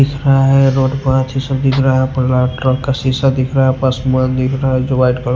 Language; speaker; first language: Hindi; non-native, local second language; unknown